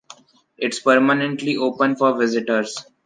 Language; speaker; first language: English; non-native, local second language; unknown